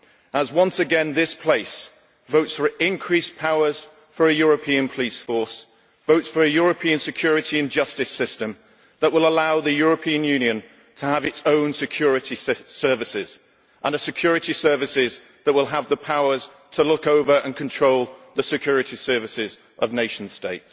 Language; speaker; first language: English; native; English